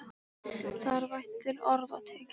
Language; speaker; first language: Icelandic; non-native, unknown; Polish